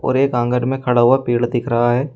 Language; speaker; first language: Hindi; native; Hindi